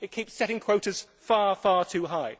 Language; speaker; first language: English; native; English